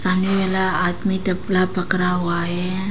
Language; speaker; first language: Hindi; non-native, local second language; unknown